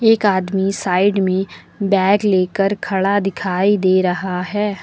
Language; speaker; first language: Hindi; native; Hindi